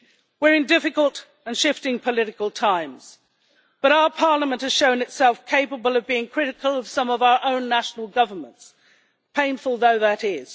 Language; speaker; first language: English; native; English